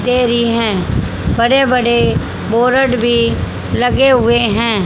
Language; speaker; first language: Hindi; native; Hindi